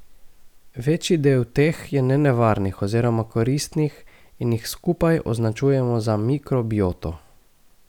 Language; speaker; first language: Slovenian; native; Slovenian